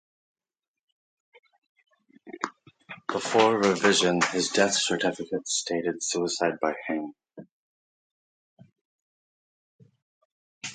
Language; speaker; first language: English; native; English